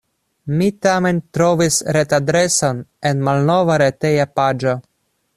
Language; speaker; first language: Esperanto; non-native, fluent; Russian